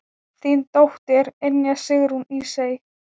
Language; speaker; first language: Icelandic; non-native, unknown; Thai